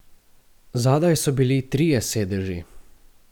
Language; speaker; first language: Slovenian; native; Slovenian